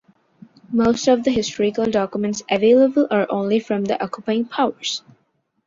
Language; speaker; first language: English; non-native, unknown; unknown